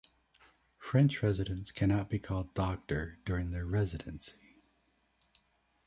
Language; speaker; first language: English; native; English